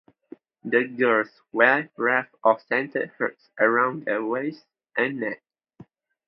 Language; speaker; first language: English; non-native, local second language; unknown